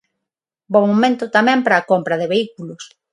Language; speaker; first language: Galician; non-native, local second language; Spanish